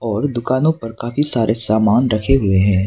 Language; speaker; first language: Hindi; non-native, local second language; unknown